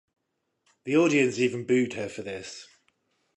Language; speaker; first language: English; native; English